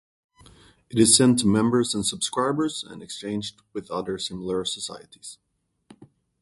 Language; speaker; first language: English; non-native, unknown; Swedish